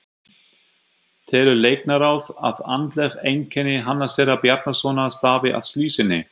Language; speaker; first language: Icelandic; non-native, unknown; German